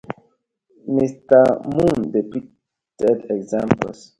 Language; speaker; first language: English; non-native, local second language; Igbo